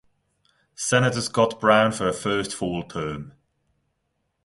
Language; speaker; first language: English; non-native, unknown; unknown